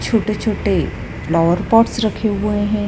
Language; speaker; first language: Hindi; native; Hindi